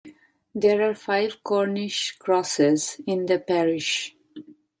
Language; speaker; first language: English; non-native, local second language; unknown